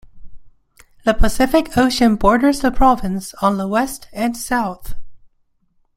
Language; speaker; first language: English; non-native, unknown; Chinese